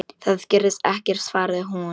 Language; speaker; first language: Icelandic; non-native, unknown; Polish